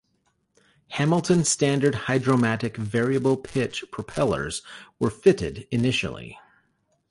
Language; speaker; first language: English; native; English